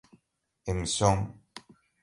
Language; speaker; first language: Portuguese; non-native, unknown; Galician